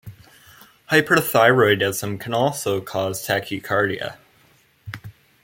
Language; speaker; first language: English; native; English